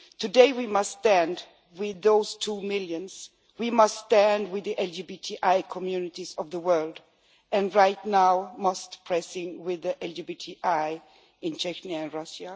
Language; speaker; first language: English; non-native, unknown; Swedish